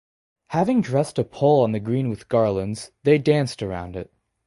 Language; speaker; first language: English; native; English